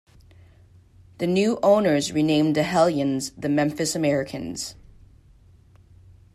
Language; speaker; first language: English; native; English